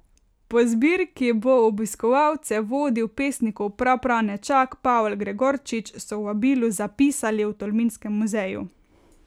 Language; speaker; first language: Slovenian; native; Slovenian